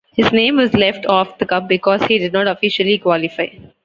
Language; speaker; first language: English; non-native, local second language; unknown